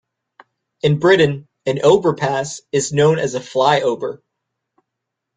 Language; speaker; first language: English; native; English